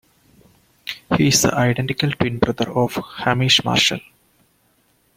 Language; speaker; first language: English; non-native, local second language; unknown